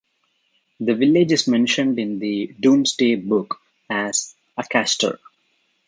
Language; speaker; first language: English; non-native, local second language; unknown